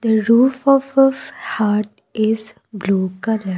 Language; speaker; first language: English; non-native, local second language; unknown